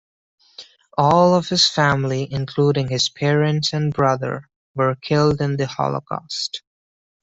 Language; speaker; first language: English; non-native, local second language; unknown